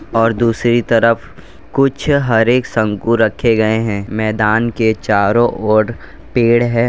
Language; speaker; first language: Hindi; non-native, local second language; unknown